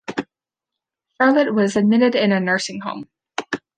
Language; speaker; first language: English; native; English